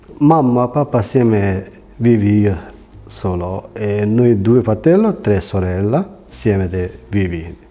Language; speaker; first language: Italian; non-native, learner; Bangla